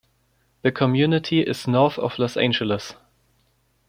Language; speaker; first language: English; non-native, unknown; German